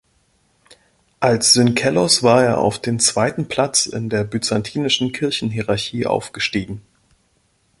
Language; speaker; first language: German; native; German